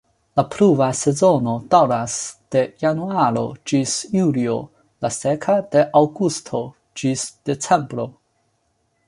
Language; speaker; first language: Esperanto; non-native, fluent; Chinese